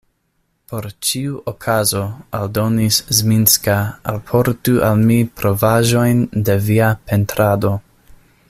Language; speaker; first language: Esperanto; non-native, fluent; English